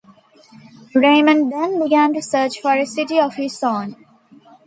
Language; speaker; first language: English; non-native, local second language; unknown